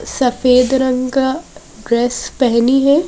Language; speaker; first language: Hindi; native; Hindi